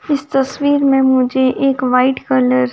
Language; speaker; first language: Hindi; non-native, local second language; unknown